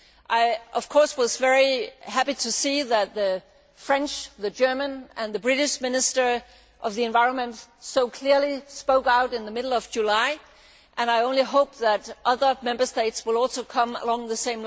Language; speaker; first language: English; non-native, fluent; Danish